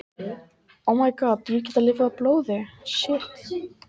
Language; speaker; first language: Icelandic; native; Icelandic